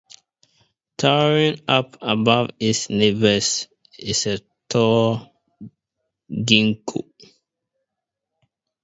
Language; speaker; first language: English; non-native, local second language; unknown